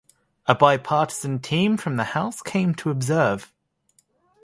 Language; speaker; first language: English; native; English